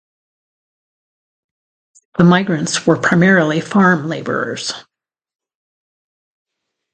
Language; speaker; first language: English; native; English